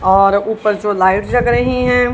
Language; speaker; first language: Hindi; non-native, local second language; Punjabi